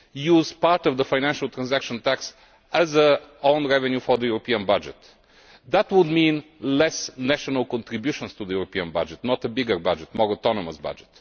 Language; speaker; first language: English; non-native, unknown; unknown